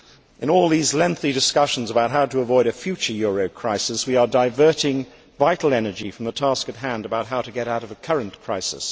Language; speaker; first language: English; native; English